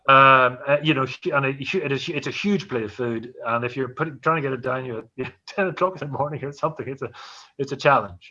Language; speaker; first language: English; native; English